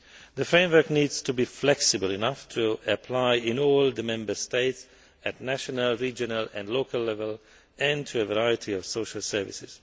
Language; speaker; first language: English; non-native, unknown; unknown